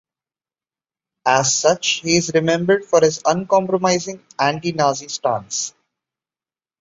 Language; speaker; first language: English; non-native, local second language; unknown